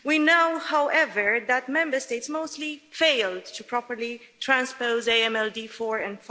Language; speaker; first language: English; non-native, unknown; Romanian